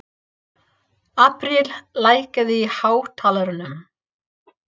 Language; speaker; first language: Icelandic; non-native, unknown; English